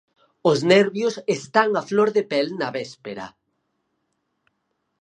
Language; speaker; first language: Galician; native; Galician